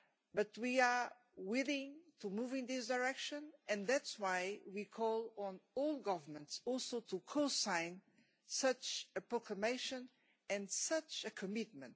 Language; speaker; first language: English; non-native, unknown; Portuguese